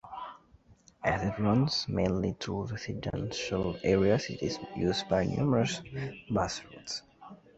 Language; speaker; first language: English; native; English